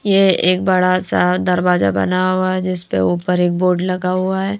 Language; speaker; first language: Hindi; native; Hindi